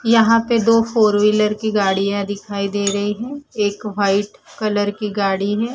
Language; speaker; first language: Hindi; non-native, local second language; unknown